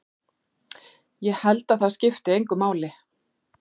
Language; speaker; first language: Icelandic; native; Icelandic